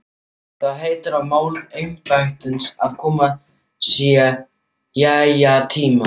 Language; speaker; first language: Icelandic; non-native, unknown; German